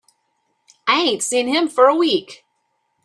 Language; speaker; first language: English; native; English